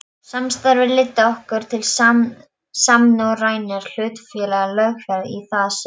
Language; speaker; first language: Icelandic; non-native, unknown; Polish